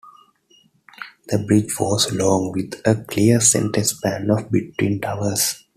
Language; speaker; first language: English; non-native, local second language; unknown